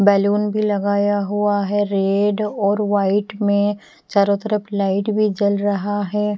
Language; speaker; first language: Hindi; non-native, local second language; Bhojpuri